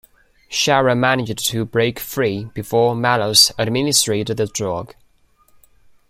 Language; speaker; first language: English; non-native, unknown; Chinese